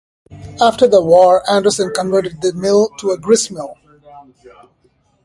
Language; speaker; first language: English; non-native, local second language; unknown